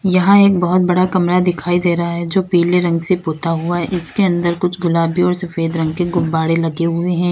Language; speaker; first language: Hindi; native; Hindi